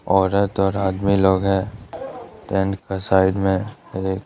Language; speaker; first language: Hindi; early bilingual, other home language; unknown